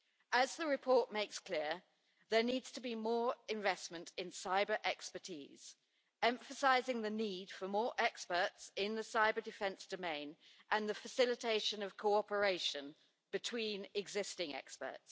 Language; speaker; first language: English; native; English